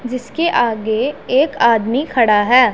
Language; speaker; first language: Hindi; non-native, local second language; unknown